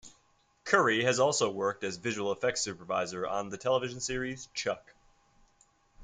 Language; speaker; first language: English; native; English